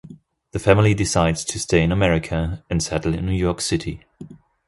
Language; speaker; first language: English; non-native, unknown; German